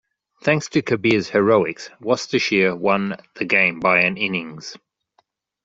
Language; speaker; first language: English; native; English